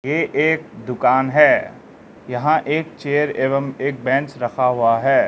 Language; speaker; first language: Hindi; non-native, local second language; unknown